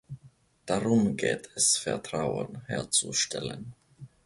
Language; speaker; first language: German; non-native, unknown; Finnish